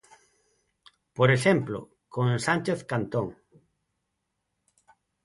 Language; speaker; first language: Galician; non-native, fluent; Spanish